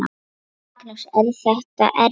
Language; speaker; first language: Icelandic; non-native, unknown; Lithuanian